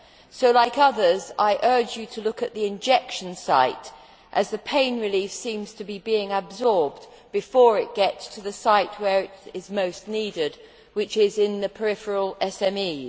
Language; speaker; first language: English; native; English